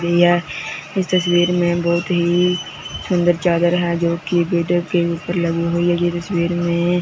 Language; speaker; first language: Hindi; non-native, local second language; Punjabi